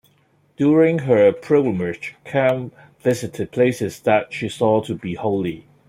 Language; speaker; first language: English; non-native, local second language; Cantonese